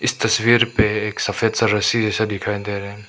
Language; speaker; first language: Hindi; non-native, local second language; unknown